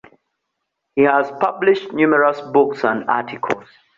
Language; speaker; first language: English; non-native, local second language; Ganda